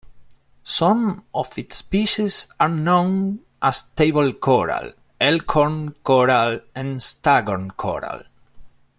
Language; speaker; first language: English; non-native, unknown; Spanish